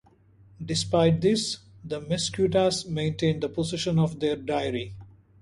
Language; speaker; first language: English; non-native, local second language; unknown